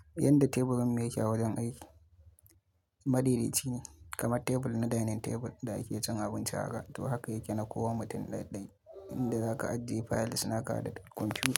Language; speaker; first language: Hausa; native; Hausa